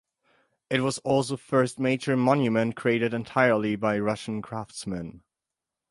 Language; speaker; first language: English; non-native, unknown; German